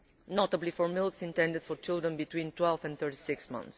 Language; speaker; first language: English; non-native, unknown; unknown